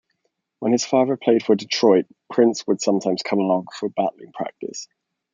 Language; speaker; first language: English; native; English